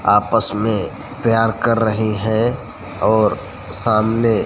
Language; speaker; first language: Hindi; non-native, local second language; Gujarati